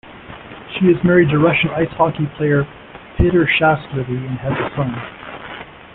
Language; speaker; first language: English; native; English